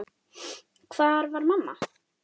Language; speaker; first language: Icelandic; native; Icelandic